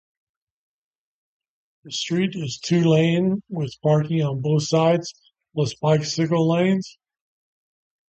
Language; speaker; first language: English; native; English